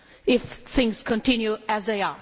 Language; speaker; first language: English; non-native, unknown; Portuguese